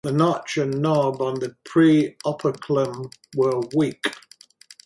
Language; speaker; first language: English; native; English